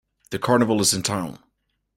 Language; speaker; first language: English; native; English